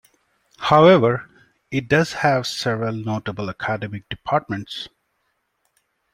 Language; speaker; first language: English; non-native, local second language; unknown